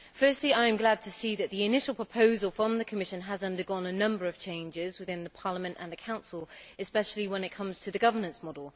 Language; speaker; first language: English; native; English